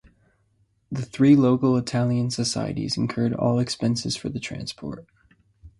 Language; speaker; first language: English; native; English